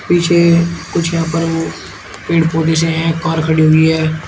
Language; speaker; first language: Hindi; native; Hindi